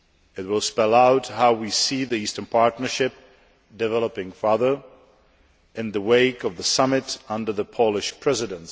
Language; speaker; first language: English; non-native, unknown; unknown